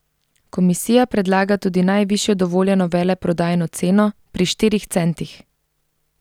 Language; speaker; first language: Slovenian; native; Slovenian